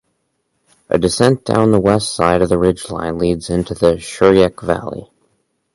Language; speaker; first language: English; native; English